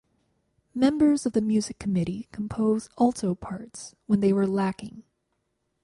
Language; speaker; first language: English; native; English